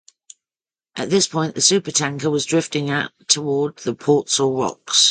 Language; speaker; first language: English; native; English